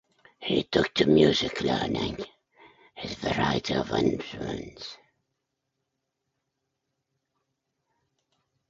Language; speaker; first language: English; native; English